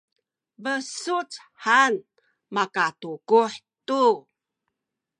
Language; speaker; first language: Sakizaya; native; Sakizaya